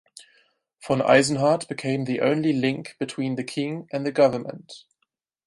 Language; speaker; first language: English; non-native, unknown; German